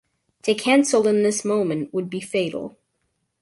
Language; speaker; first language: English; native; English